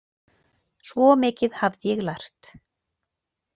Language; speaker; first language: Icelandic; native; Icelandic